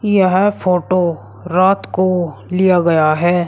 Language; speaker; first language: Hindi; native; Hindi